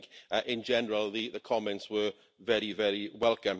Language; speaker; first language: English; native; English